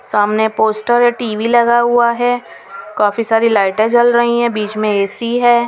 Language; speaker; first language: Hindi; non-native, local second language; Punjabi